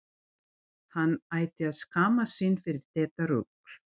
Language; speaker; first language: Icelandic; non-native, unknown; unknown